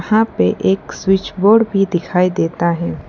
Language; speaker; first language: Hindi; non-native, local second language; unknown